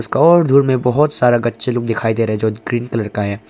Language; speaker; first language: Hindi; early bilingual, other home language; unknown